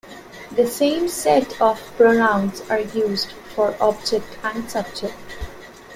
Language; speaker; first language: English; non-native, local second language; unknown